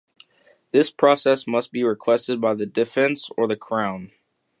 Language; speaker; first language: English; native; English